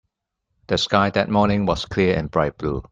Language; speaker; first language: English; non-native, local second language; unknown